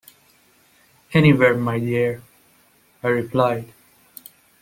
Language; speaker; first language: English; non-native, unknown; Persian